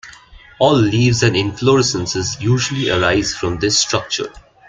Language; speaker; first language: English; non-native, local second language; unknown